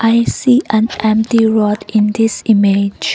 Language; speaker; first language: English; non-native, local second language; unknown